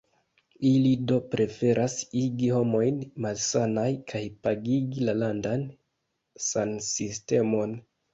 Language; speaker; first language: Esperanto; non-native, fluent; Kinyarwanda